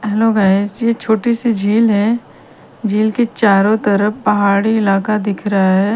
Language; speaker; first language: Hindi; non-native, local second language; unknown